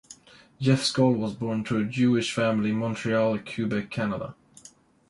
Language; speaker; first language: English; non-native, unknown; Swedish